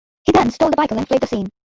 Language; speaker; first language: English; non-native, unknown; Bangla